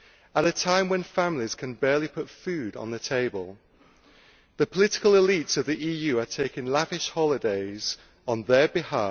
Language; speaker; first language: English; native; English